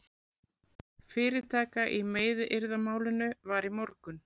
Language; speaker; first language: Icelandic; native; Icelandic